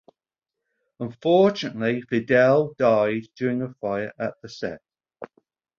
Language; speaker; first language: English; native; English